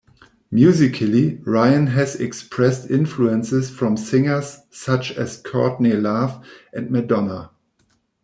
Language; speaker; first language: English; non-native, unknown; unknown